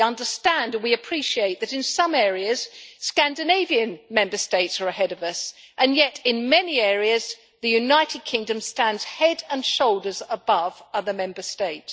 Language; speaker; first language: English; native; English